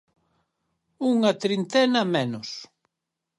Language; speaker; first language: Galician; native; Galician